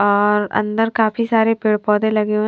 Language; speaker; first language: Hindi; non-native, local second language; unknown